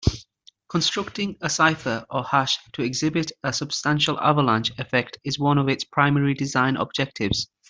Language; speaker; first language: English; native; English